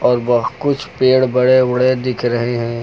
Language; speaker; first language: Hindi; native; Hindi